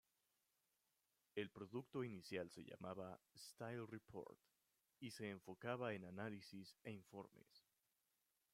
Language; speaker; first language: Spanish; native; Spanish